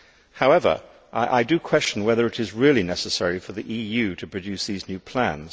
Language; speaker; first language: English; native; English